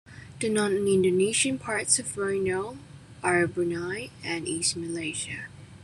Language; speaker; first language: English; non-native, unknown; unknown